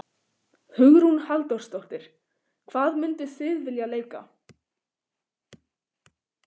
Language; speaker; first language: Icelandic; native; Icelandic